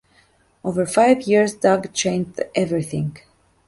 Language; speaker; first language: English; native; English